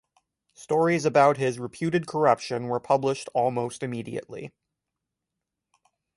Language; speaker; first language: English; native; English